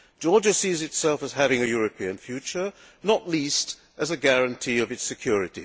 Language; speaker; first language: English; non-native, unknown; Hungarian